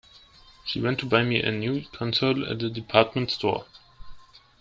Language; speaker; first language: English; non-native, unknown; German